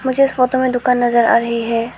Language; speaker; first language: Hindi; non-native, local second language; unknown